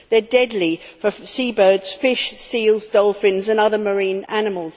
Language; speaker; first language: English; native; English